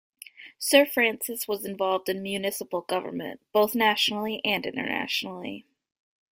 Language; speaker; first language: English; native; English